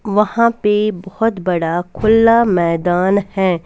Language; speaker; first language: Hindi; non-native, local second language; Punjabi